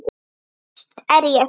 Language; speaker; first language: Icelandic; native; Icelandic